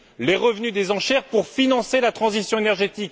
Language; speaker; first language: French; native; French